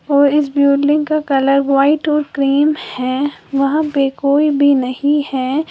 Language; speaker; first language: Hindi; native; Hindi